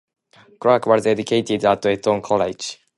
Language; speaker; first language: English; non-native, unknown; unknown